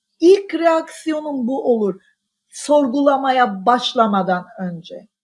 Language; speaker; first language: Turkish; non-native, local second language; Armenian